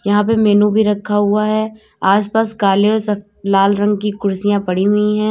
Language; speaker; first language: Hindi; native; Hindi